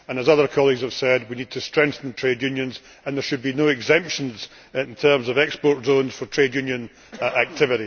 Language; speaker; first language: English; native; English